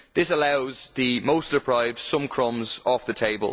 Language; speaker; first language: English; native; English